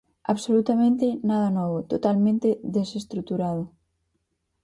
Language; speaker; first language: Galician; native; Galician